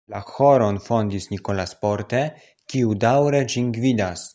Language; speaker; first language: Esperanto; non-native, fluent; Polish